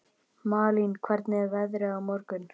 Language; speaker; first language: Icelandic; native; Icelandic